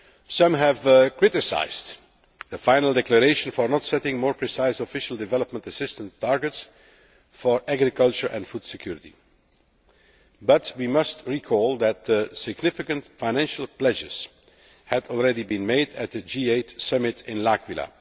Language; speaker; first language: English; non-native, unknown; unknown